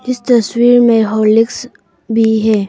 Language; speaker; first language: Hindi; early bilingual, other home language; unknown